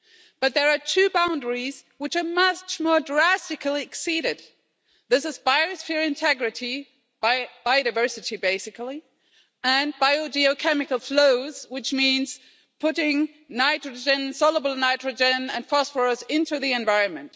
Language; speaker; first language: English; non-native, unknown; German